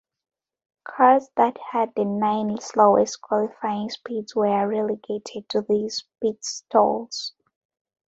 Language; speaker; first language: English; non-native, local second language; Ganda